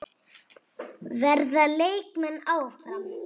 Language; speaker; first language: Icelandic; native; Icelandic